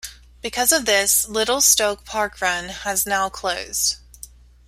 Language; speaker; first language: English; native; English